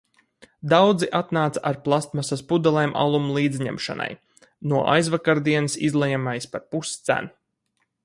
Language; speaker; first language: Latvian; native; Latvian